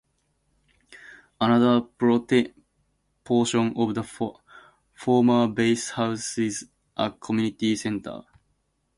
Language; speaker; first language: English; native; English